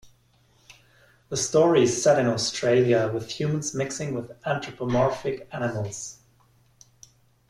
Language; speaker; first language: English; non-native, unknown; German